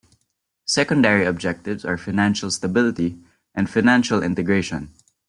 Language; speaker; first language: English; non-native, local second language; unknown